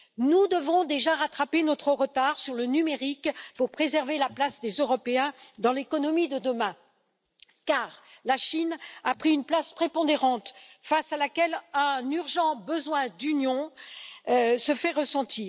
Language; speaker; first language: French; native; French